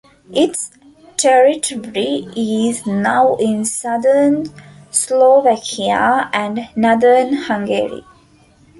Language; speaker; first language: English; non-native, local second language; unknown